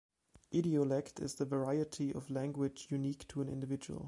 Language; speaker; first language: English; non-native, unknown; German